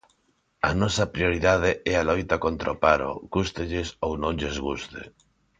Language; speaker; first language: Galician; non-native, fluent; Spanish